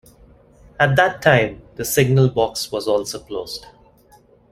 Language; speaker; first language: English; non-native, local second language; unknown